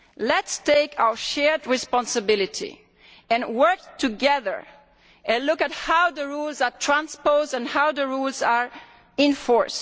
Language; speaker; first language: English; non-native, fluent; Italian